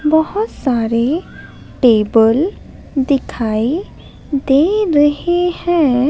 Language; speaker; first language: Hindi; native; Hindi